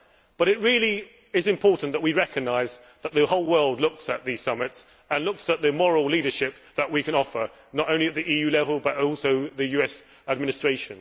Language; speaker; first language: English; native; English